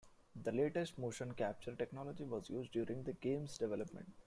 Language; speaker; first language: English; non-native, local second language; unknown